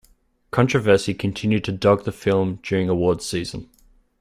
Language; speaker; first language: English; native; English